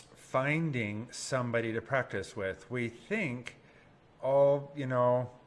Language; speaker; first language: English; native; English